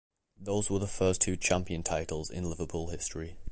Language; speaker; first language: English; native; English